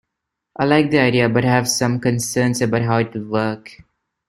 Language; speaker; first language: English; non-native, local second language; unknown